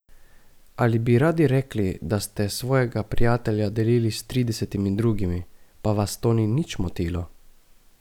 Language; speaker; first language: Slovenian; native; Slovenian